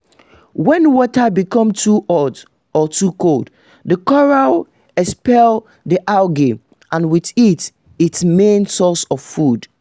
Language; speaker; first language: English; non-native, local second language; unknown